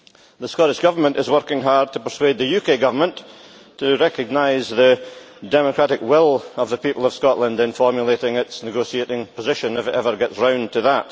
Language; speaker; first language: English; native; English